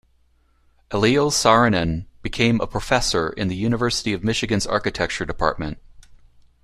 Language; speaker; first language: English; native; English